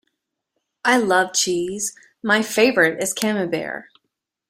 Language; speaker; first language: English; native; English